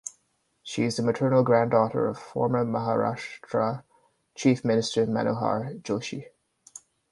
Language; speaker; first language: English; non-native, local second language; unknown